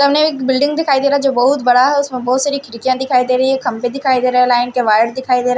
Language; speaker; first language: Hindi; non-native, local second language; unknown